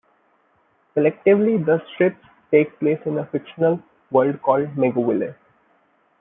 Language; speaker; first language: English; non-native, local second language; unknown